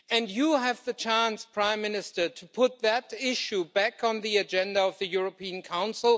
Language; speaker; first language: English; non-native, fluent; German